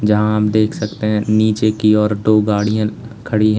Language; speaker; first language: Hindi; native; Hindi